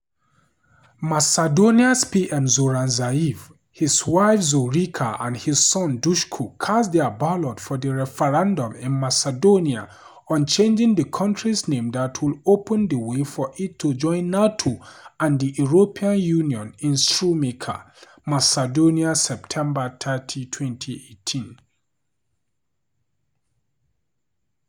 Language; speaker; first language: English; non-native, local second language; Hausa